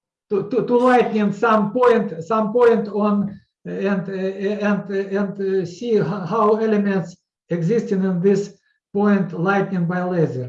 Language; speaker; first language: English; non-native, learner; Russian